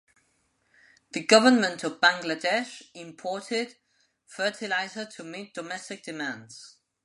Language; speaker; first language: English; non-native, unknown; Spanish